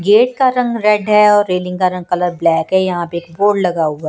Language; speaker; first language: Hindi; non-native, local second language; Punjabi